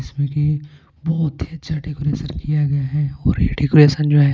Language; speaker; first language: Hindi; non-native, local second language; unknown